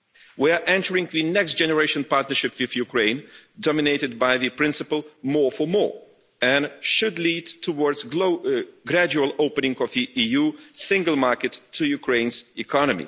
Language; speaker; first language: English; non-native, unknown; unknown